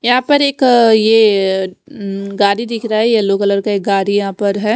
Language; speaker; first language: Hindi; non-native, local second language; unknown